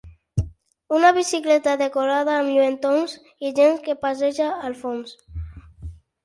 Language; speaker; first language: Catalan; non-native, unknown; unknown